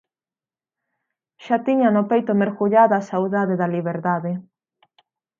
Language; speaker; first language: Galician; native; Galician